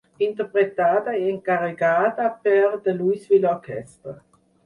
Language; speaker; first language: Catalan; non-native, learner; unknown